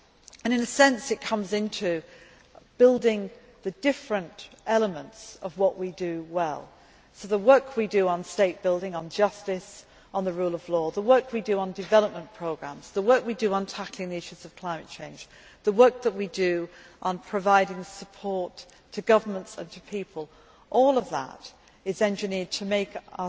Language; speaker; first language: English; native; English